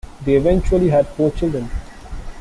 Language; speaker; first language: English; non-native, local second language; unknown